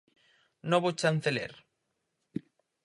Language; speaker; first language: Galician; native; Galician